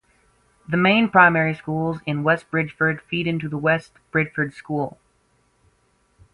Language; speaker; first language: English; native; English